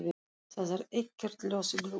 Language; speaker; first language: Icelandic; non-native, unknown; Russian